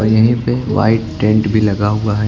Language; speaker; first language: Hindi; native; Hindi